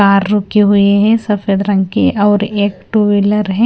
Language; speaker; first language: Hindi; non-native, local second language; Marathi